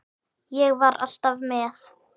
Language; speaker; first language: Icelandic; native; Icelandic